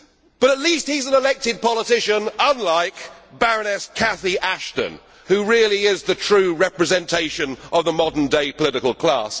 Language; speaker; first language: English; native; English